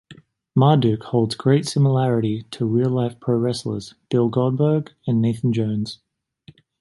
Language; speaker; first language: English; native; English